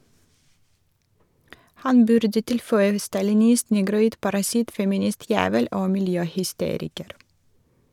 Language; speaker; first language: Norwegian; non-native, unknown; Russian